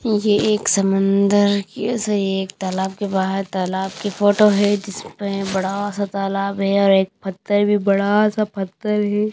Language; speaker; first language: Hindi; native; Hindi